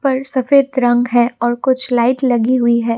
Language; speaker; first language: Hindi; non-native, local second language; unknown